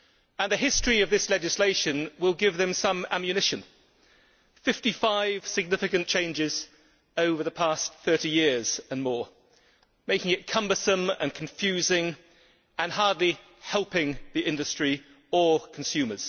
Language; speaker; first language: English; native; English